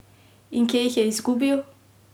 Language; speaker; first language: Slovenian; native; Slovenian